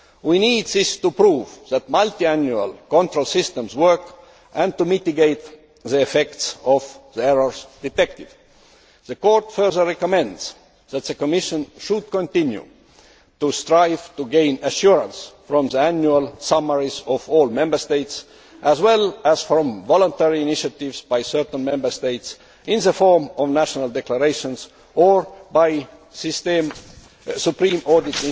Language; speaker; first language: English; non-native, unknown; Estonian